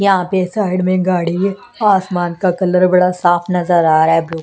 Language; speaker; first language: Hindi; non-native, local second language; Punjabi